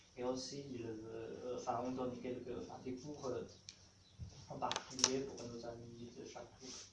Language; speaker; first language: French; non-native, learner; Chinese